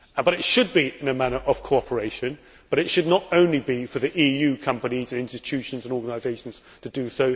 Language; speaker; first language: English; native; English